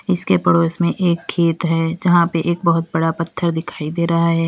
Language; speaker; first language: Hindi; native; Hindi